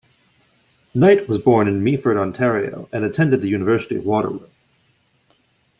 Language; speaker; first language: English; native; English